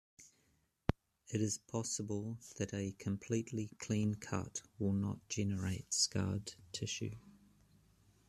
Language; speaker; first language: English; native; English